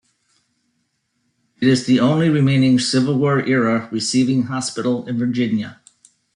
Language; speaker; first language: English; native; English